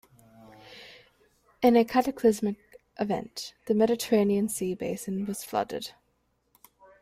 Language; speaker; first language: English; native; English